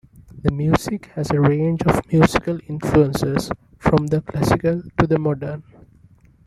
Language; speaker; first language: English; non-native, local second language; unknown